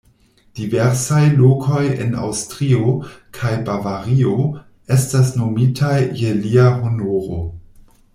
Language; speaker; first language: Esperanto; non-native, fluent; German